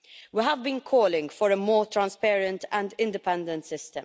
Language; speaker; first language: English; non-native, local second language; Maltese